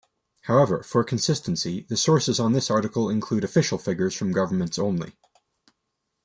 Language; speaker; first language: English; native; English